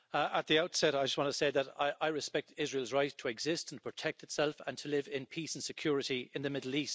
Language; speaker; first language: English; native; English